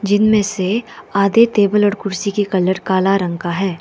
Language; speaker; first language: Hindi; non-native, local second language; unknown